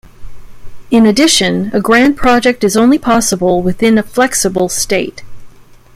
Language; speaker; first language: English; native; English